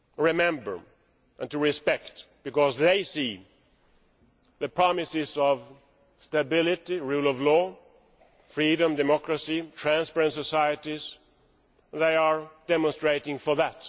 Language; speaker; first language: English; non-native, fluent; Swedish